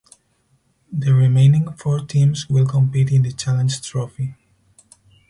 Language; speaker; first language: English; non-native, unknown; Spanish